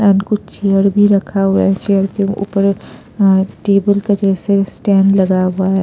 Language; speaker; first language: Hindi; non-native, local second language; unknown